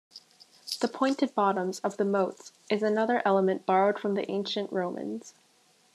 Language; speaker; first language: English; native; English